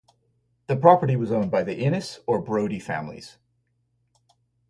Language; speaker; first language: English; native; English